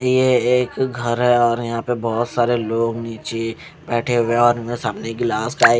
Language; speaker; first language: Hindi; non-native, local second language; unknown